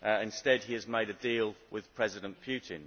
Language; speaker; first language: English; native; English